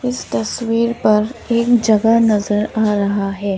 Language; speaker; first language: Hindi; non-native, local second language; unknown